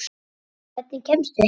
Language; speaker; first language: Icelandic; native; Icelandic